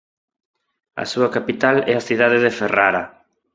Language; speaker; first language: Galician; non-native, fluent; Spanish